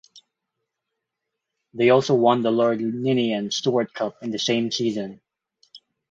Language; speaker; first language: English; non-native, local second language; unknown